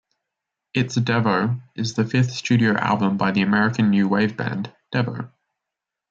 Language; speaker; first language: English; native; English